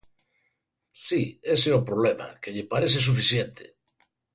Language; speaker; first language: Galician; native; Galician